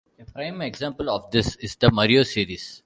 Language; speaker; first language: English; non-native, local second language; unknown